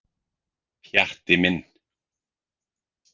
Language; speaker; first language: Icelandic; native; Icelandic